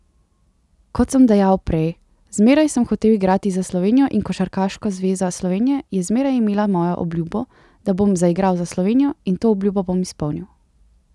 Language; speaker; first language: Slovenian; native; Slovenian